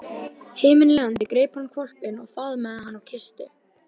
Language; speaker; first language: Icelandic; native; Icelandic